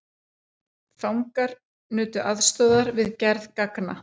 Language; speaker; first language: Icelandic; native; Icelandic